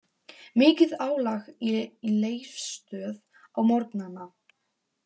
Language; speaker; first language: Icelandic; non-native, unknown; Polish